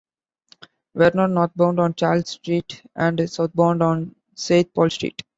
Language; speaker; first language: English; non-native, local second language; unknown